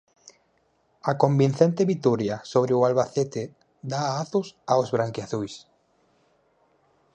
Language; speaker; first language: Galician; native; Galician